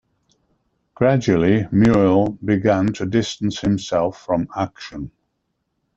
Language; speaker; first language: English; native; English